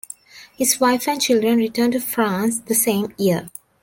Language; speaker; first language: English; non-native, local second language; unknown